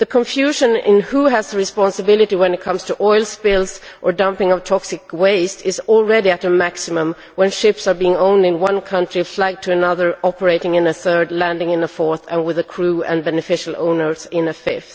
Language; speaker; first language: English; non-native, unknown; Swedish